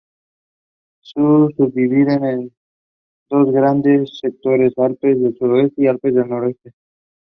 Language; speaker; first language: English; non-native, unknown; Spanish